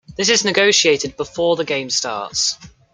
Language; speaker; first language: English; native; English